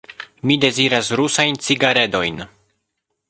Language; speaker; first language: Esperanto; non-native, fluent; Polish